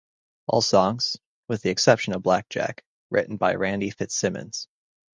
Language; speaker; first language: English; native; English